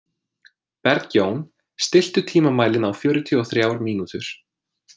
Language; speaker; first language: Icelandic; non-native, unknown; English